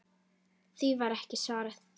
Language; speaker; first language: Icelandic; native; Icelandic